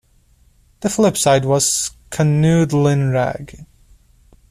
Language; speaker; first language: English; non-native, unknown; Turkish